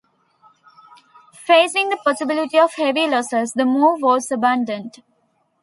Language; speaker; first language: English; non-native, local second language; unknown